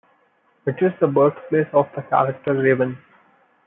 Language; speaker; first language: English; non-native, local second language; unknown